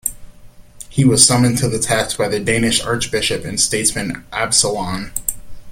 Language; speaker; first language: English; native; English